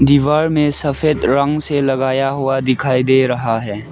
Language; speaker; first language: Hindi; early bilingual, other home language; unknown